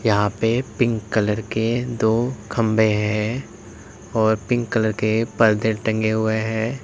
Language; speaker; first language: Hindi; native; Hindi